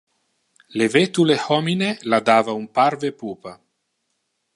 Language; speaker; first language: Interlingua; non-native, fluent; Italian